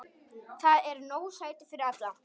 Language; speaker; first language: Icelandic; non-native, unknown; Polish